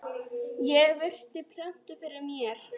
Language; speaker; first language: Icelandic; non-native, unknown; Polish